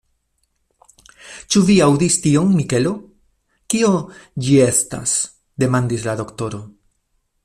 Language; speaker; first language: Esperanto; non-native, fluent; Spanish